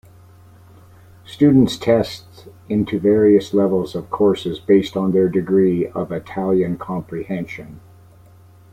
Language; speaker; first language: English; native; English